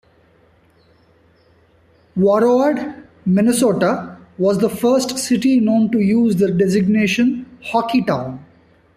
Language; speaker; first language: English; non-native, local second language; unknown